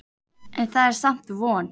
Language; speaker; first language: Icelandic; native; Icelandic